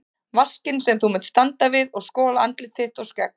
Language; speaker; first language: Icelandic; native; Icelandic